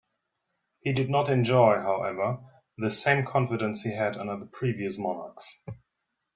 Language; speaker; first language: English; non-native, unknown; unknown